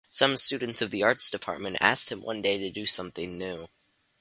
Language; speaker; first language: English; native; English